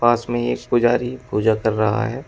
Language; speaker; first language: Hindi; native; Hindi